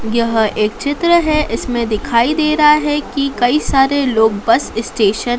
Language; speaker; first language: Hindi; native; Hindi